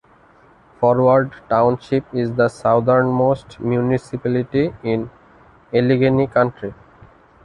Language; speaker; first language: English; non-native, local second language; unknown